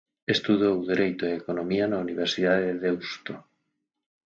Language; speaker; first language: Galician; native; Galician